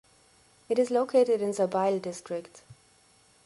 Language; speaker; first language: English; non-native, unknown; German